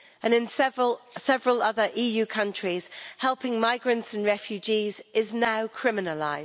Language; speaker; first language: English; native; English